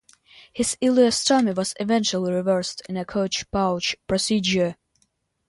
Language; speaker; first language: English; non-native, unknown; Russian